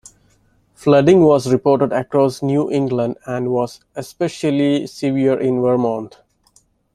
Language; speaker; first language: English; non-native, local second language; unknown